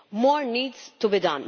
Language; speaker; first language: English; non-native, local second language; Maltese